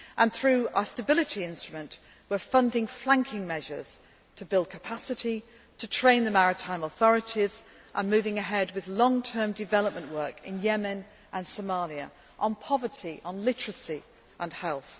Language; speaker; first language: English; native; English